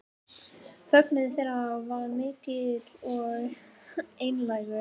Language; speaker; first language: Icelandic; native; Icelandic